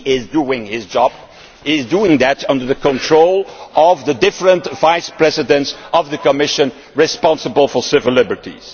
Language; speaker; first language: English; non-native, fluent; Dutch